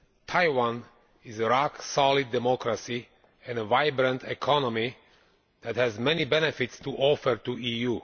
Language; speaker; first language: English; non-native, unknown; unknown